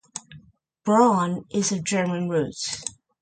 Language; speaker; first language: English; native; English